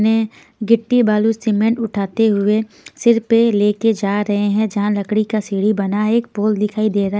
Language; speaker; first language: Hindi; non-native, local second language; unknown